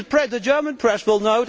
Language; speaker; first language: English; non-native, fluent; Dutch